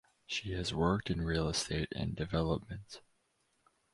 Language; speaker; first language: English; native; English